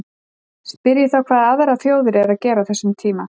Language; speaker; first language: Icelandic; native; Icelandic